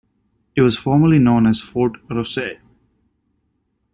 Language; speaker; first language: English; native; English